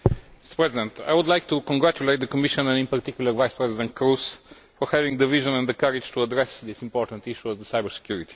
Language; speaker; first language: English; non-native, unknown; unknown